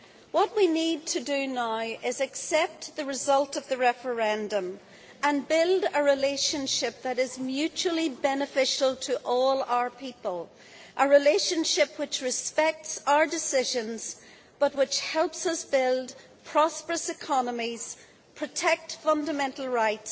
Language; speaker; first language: English; native; English